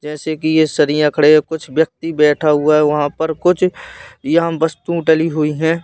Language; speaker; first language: Hindi; native; Hindi